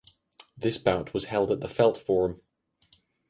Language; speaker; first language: English; native; English